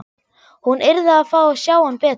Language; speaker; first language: Icelandic; non-native, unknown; German